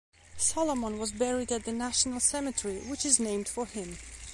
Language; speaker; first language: English; non-native, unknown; Belarusian